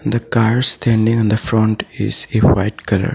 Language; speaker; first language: English; non-native, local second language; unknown